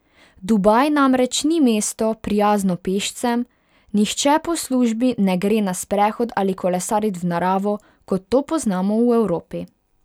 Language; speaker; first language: Slovenian; non-native, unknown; Hungarian